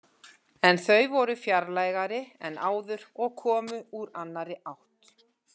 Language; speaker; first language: Icelandic; native; Icelandic